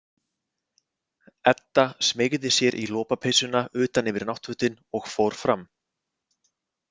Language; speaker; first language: Icelandic; native; Icelandic